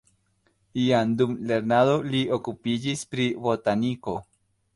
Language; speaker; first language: Esperanto; non-native, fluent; Spanish